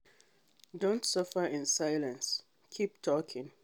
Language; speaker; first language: English; non-native, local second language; Hausa